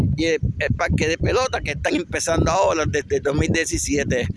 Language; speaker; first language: Spanish; native; Spanish